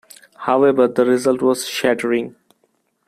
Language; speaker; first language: English; non-native, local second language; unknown